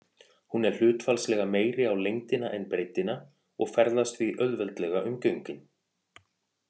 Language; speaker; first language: Icelandic; native; Icelandic